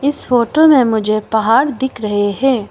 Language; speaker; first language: Hindi; non-native, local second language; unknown